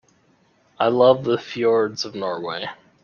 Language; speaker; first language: English; native; English